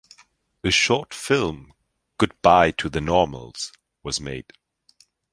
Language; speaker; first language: English; non-native, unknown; German